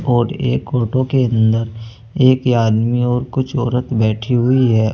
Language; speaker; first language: Hindi; native; Hindi